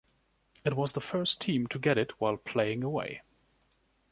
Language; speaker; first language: English; non-native, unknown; German